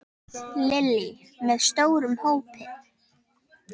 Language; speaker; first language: Icelandic; native; Icelandic